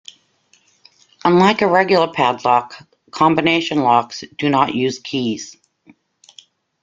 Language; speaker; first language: English; native; English